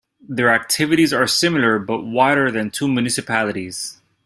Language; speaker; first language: English; native; English